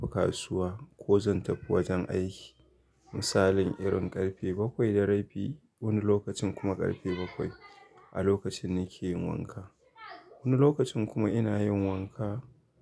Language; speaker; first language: Hausa; native; Hausa